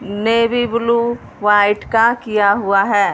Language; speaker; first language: Hindi; non-native, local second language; Punjabi